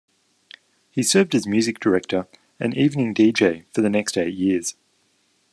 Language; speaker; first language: English; native; English